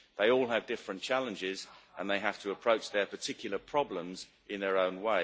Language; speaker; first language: English; native; English